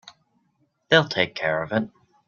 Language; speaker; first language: English; native; English